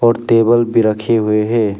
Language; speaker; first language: Hindi; non-native, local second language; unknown